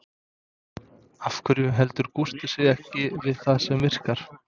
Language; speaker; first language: Icelandic; non-native, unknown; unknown